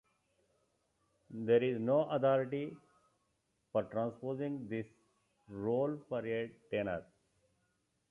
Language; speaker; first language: English; non-native, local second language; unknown